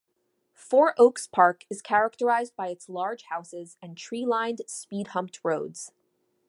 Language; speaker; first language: English; native; English